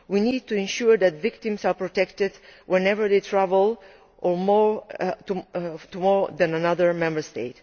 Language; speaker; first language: English; non-native, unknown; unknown